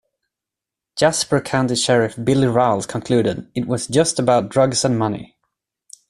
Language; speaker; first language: English; non-native, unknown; Swedish